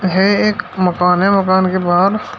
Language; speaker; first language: Hindi; native; Hindi